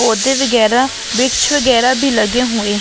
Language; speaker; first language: Hindi; non-native, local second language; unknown